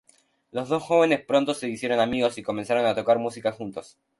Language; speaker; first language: Spanish; native; Spanish